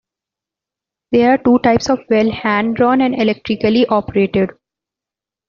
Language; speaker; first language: English; non-native, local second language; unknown